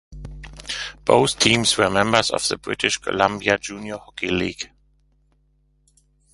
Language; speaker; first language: English; non-native, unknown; German